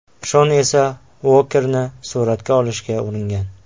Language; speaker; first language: Uzbek; native; Uzbek